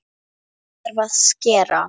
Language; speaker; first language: Icelandic; non-native, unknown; Polish